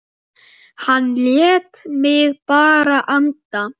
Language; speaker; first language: Icelandic; native; Icelandic